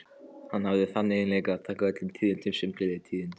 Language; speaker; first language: Icelandic; non-native, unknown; Polish